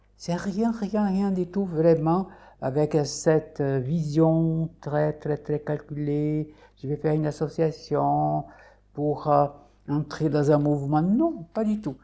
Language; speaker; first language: French; non-native, fluent; Portuguese